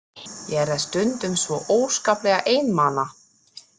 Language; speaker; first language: Icelandic; non-native, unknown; German